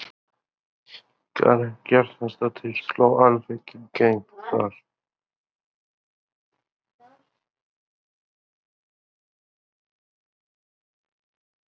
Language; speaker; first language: Icelandic; non-native, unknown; Albanian